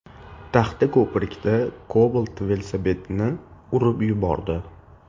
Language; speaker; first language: Uzbek; native; Uzbek